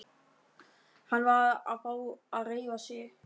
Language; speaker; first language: Icelandic; non-native, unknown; German